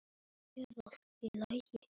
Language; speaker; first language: Icelandic; native; Icelandic